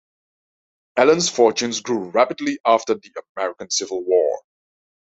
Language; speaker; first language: English; non-native, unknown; Dutch